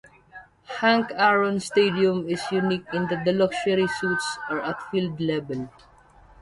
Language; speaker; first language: English; non-native, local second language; Waray